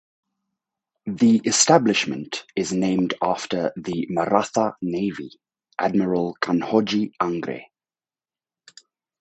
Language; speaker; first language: English; native; English